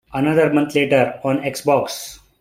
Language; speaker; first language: English; non-native, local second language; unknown